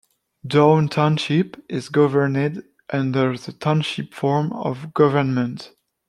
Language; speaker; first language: English; non-native, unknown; French